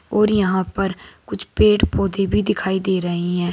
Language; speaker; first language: Hindi; native; Hindi